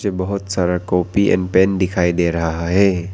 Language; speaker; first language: Hindi; non-native, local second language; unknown